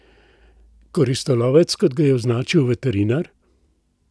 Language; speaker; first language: Slovenian; native; Slovenian